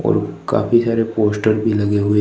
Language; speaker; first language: Hindi; non-native, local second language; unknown